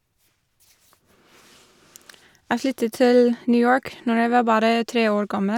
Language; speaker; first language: Norwegian; non-native, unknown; English